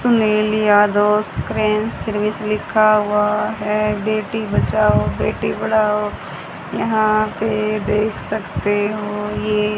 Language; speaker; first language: Hindi; native; Hindi